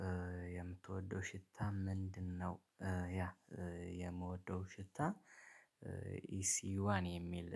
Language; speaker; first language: Amharic; native; Amharic